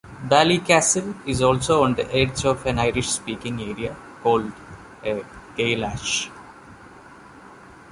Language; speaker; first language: English; non-native, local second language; Malayalam